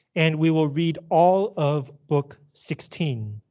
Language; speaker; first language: English; native; English